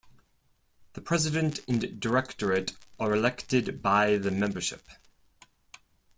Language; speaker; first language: English; non-native, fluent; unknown